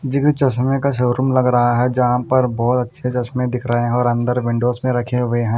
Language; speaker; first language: Hindi; non-native, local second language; Punjabi